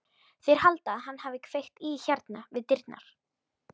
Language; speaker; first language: Icelandic; native; Icelandic